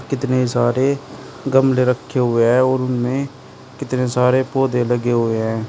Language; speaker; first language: Hindi; native; Hindi